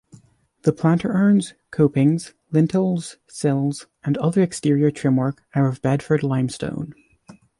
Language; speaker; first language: English; native; English